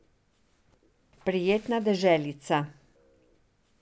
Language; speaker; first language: Slovenian; non-native, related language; Serbian